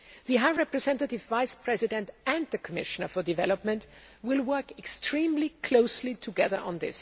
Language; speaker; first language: English; non-native, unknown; German